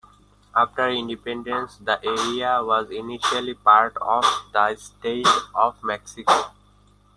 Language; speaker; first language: English; non-native, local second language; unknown